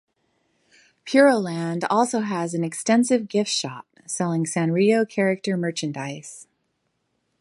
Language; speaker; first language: English; native; English